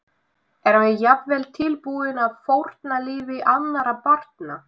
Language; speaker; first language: Icelandic; non-native, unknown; Russian